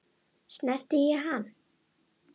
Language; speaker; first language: Icelandic; non-native, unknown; Indonesian